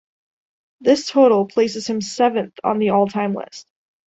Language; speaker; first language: English; native; English